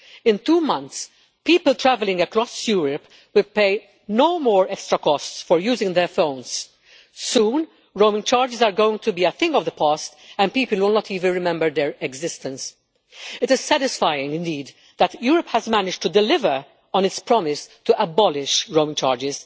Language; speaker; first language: English; non-native, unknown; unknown